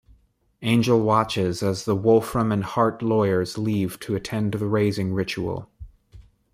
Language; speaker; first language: English; native; English